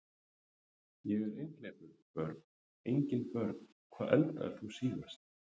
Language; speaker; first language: Icelandic; native; Icelandic